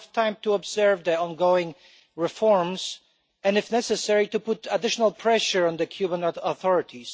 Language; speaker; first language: English; non-native, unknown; Polish